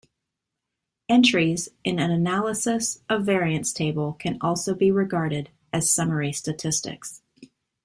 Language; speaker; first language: English; native; English